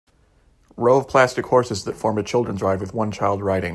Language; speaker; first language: English; native; English